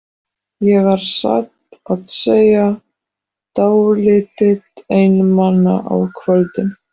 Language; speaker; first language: Icelandic; non-native, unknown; Polish